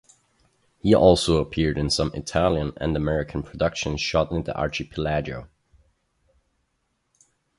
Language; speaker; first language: English; non-native, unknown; German